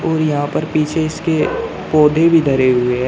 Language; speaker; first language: Hindi; native; Hindi